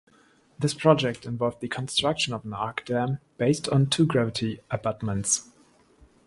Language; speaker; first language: English; non-native, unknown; German